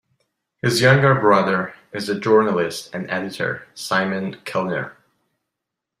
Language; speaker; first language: English; non-native, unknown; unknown